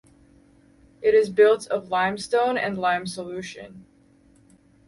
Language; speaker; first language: English; native; English